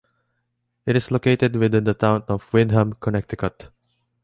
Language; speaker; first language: English; non-native, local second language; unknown